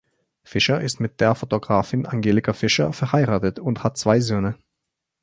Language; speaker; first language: German; non-native, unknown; Slovenian